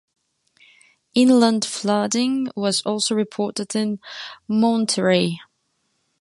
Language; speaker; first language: English; non-native, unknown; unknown